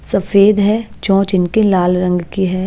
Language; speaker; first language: Hindi; non-native, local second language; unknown